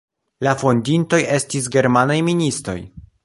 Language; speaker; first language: Esperanto; non-native, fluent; Polish